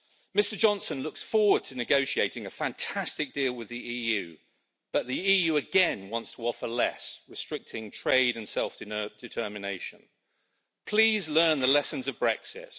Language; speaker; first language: English; native; English